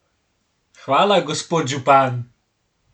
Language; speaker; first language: Slovenian; native; Slovenian